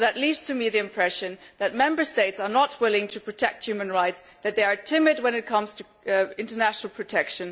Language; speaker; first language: English; non-native, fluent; German